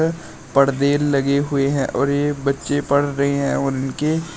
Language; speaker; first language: Hindi; native; Hindi